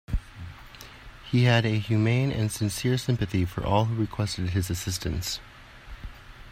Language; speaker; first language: English; native; English